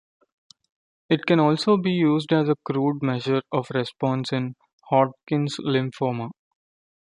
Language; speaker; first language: English; non-native, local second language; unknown